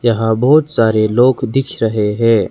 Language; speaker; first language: Hindi; non-native, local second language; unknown